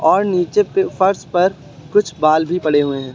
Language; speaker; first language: Hindi; native; Hindi